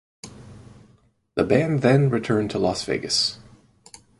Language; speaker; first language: English; native; English